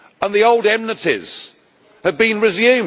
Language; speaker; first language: English; native; English